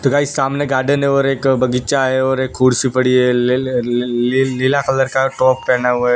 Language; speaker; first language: Hindi; non-native, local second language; Gujarati